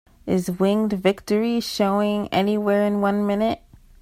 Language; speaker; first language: English; native; English